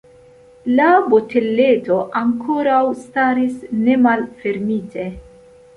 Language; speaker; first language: Esperanto; non-native, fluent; Central Kurdish